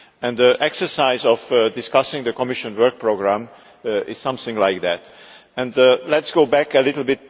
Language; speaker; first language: English; non-native, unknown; Hungarian